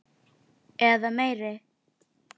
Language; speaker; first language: Icelandic; non-native, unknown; Filipino